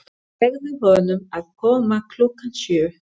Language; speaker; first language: Icelandic; non-native, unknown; Spanish